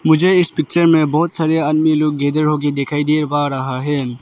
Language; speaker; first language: Hindi; non-native, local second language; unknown